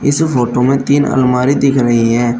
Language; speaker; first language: Hindi; native; Hindi